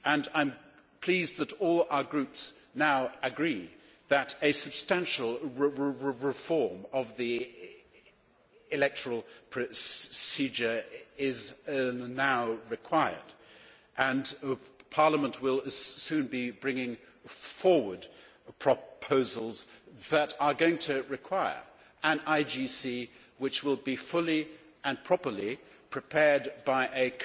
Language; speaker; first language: English; native; English